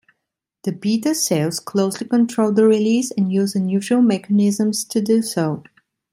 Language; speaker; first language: English; non-native, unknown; Italian